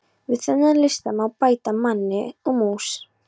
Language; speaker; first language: Icelandic; non-native, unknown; Polish